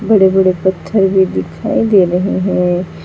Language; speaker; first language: Hindi; native; Hindi